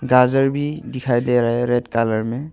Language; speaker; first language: Hindi; non-native, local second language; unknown